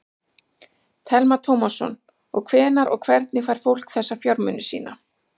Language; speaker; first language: Icelandic; native; Icelandic